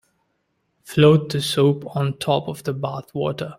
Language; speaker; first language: English; non-native, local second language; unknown